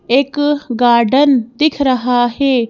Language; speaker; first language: Hindi; native; Hindi